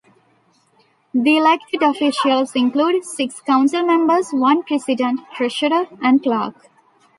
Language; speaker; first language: English; non-native, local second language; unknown